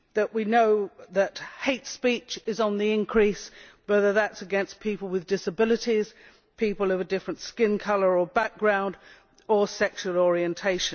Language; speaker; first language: English; native; English